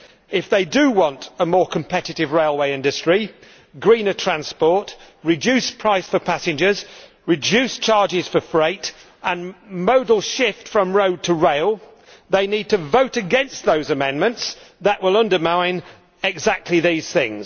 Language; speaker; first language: English; native; English